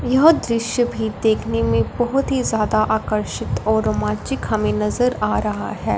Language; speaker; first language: Hindi; non-native, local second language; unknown